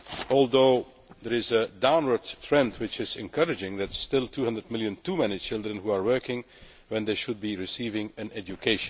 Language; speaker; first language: English; non-native, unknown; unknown